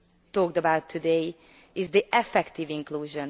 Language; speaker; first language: English; non-native, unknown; Hungarian